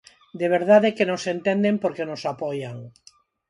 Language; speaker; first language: Galician; non-native, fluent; Spanish